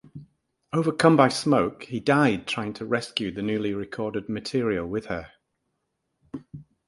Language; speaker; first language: English; native; English